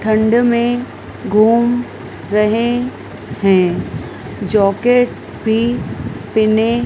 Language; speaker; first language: Hindi; native; Hindi